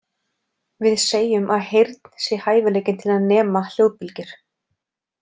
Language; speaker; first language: Icelandic; native; Icelandic